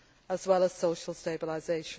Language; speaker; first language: English; native; English